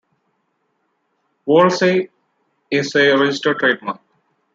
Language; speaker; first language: English; non-native, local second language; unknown